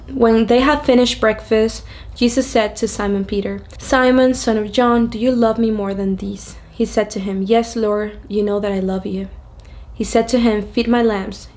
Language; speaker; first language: English; non-native, fluent; Spanish